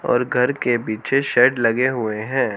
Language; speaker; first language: Hindi; native; Hindi